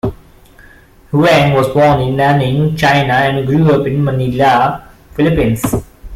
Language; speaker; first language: English; non-native, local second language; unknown